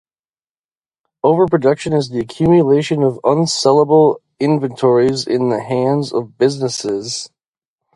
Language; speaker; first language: English; native; English